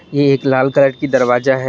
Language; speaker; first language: Hindi; non-native, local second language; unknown